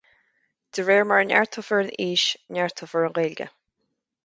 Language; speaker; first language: Irish; native; Irish